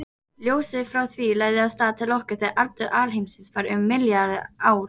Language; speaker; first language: Icelandic; native; Icelandic